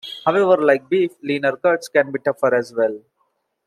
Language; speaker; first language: English; non-native, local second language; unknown